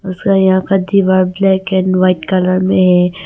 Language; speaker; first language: Hindi; non-native, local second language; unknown